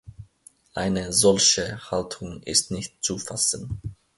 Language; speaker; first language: German; non-native, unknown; Finnish